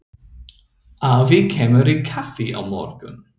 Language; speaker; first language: Icelandic; non-native, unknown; English